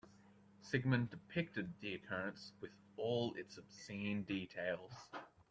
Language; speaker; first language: English; native; English